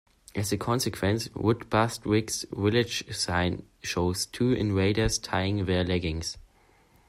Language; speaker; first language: English; non-native, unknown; German